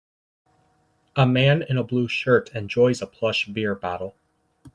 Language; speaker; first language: English; native; English